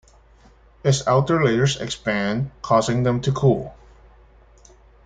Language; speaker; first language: English; non-native, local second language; Cantonese